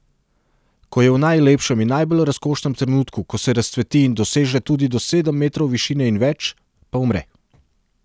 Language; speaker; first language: Slovenian; non-native, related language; Serbian